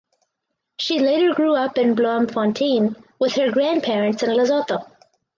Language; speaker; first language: English; native; English